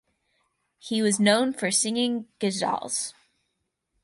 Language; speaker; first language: English; native; English